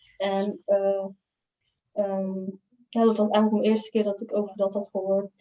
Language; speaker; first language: Dutch; early bilingual, other home language; Somali